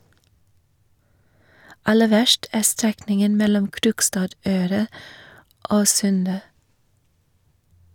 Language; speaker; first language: Norwegian; non-native, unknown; English